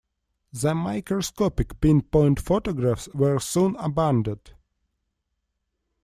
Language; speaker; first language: English; non-native, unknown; Russian